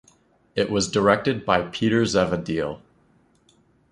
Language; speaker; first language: English; native; English